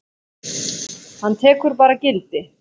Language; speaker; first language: Icelandic; native; Icelandic